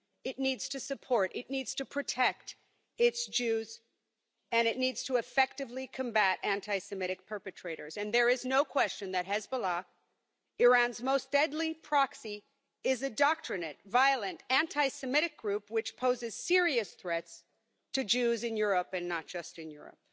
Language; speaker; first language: English; non-native, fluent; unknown